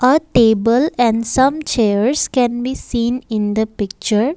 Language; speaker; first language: English; non-native, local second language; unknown